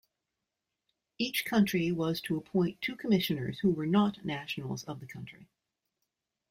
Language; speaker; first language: English; native; English